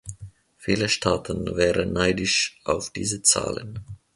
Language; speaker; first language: German; non-native, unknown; Finnish